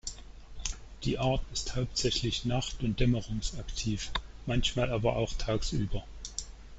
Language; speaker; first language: German; native; German